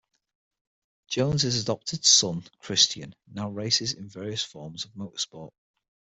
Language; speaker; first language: English; native; English